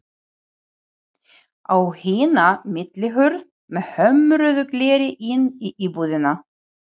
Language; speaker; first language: Icelandic; non-native, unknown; Ukrainian